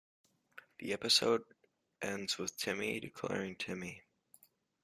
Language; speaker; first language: English; native; English